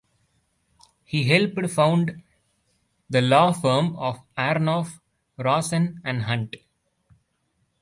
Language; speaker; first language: English; non-native, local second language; Tamil